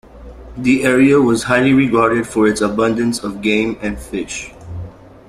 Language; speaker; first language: English; native; English